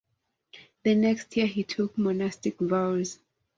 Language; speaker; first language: English; non-native, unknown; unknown